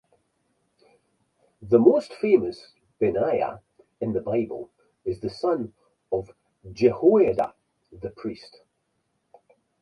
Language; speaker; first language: English; native; English